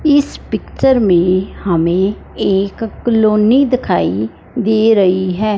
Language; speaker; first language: Hindi; non-native, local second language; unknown